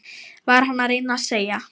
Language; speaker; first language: Icelandic; non-native, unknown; Lithuanian